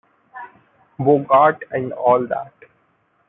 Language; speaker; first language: English; non-native, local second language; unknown